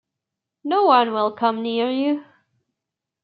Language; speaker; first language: English; native; English